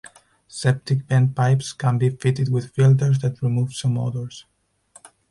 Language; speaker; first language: English; non-native, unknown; Spanish